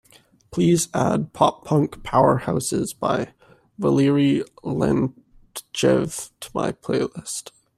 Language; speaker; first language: English; native; English